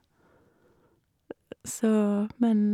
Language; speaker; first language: Norwegian; native; Norwegian